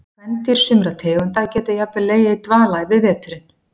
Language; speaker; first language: Icelandic; native; Icelandic